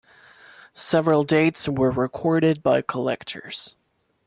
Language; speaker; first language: English; non-native, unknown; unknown